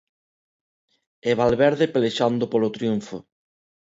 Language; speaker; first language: Galician; non-native, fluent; Spanish